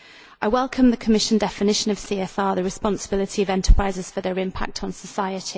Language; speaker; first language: English; native; English